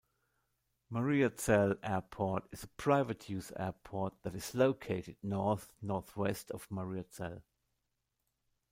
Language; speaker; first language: English; non-native, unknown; German